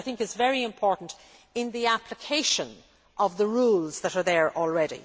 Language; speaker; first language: English; native; English